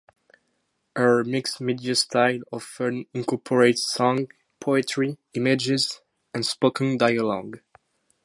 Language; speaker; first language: English; non-native, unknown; French